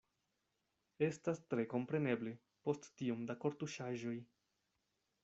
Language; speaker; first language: Esperanto; non-native, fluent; Spanish